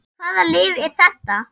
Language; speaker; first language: Icelandic; non-native, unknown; German